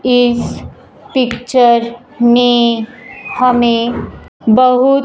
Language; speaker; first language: Hindi; non-native, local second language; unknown